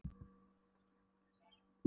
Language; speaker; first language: Icelandic; non-native, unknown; Polish